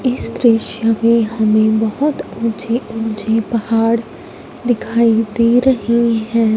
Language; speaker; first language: Hindi; non-native, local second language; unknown